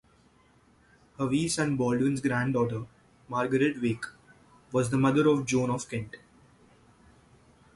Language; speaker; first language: English; non-native, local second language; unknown